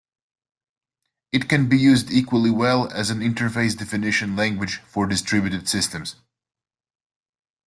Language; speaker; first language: English; native; English